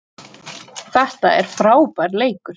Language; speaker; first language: Icelandic; native; Icelandic